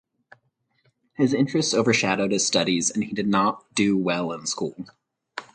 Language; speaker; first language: English; native; English